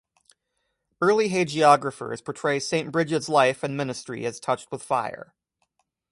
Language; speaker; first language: English; native; English